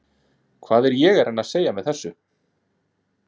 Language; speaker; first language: Icelandic; native; Icelandic